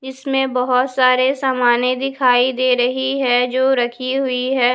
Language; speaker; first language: Hindi; non-native, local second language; Punjabi